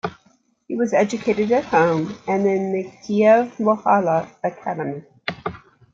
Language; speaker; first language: English; native; English